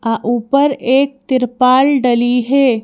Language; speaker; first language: Hindi; native; Hindi